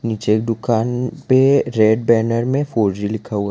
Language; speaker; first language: Hindi; non-native, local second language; Gujarati